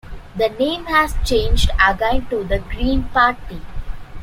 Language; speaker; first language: English; non-native, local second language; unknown